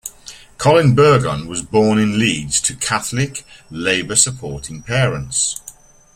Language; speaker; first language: English; native; English